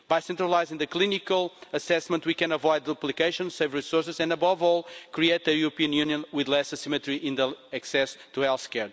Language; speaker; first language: English; non-native, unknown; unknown